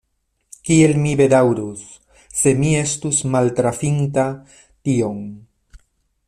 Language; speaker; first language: Esperanto; non-native, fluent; Spanish